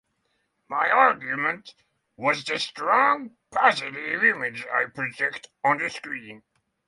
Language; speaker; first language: English; non-native, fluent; Norwegian